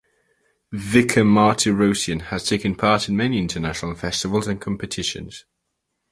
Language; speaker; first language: English; native; English